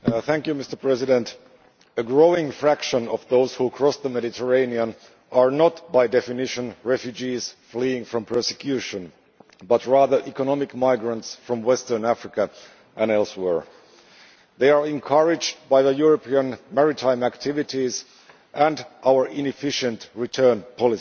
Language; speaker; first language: English; non-native, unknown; Finnish